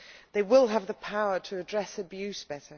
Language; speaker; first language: English; non-native, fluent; Dutch